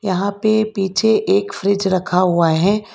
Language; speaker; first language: Hindi; non-native, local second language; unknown